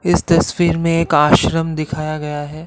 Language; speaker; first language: Hindi; non-native, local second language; Assamese